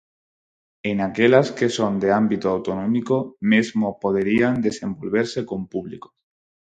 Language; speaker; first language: Galician; non-native, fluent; Spanish